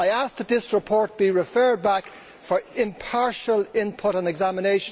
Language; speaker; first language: English; native; English